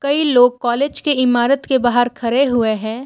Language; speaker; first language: Hindi; non-native, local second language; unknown